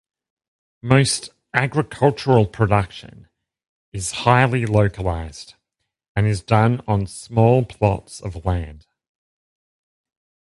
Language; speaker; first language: English; native; English